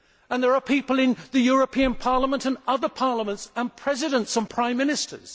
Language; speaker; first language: English; native; English